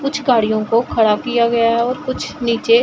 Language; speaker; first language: Hindi; non-native, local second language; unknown